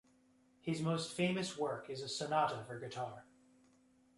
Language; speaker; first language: English; native; English